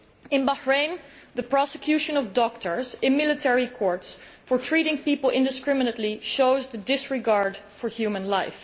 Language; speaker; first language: English; non-native, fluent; Dutch